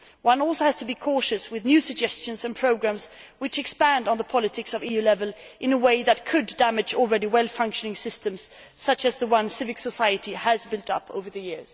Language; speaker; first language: English; non-native, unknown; Swedish